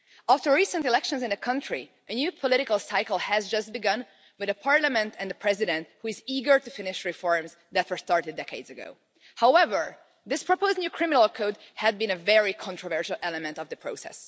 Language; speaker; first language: English; non-native, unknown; Hungarian